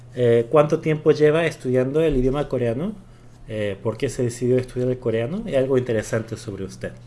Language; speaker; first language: Spanish; early bilingual, other home language; Korean